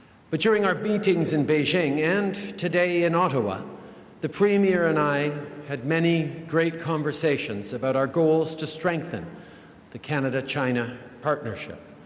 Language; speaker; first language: English; native; English